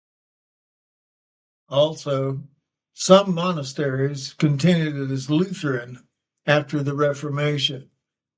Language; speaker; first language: English; native; English